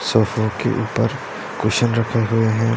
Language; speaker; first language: Hindi; non-native, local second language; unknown